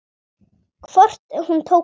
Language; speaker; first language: Icelandic; native; Icelandic